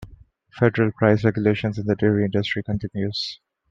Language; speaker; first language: English; non-native, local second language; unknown